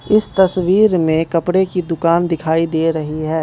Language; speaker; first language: Hindi; non-native, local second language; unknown